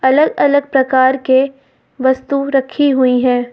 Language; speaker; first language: Hindi; native; Hindi